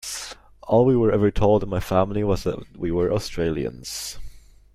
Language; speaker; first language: English; native; English